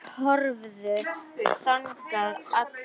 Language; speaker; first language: Icelandic; native; Icelandic